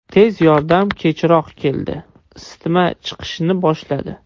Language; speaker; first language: Uzbek; non-native, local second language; Russian